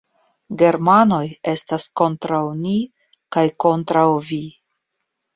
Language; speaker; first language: Esperanto; non-native, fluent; Russian